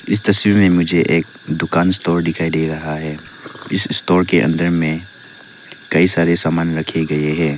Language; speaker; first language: Hindi; non-native, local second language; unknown